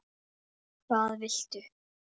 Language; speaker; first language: Icelandic; native; Icelandic